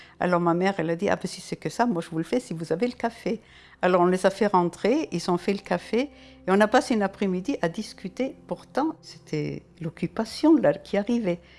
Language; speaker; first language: French; non-native, fluent; German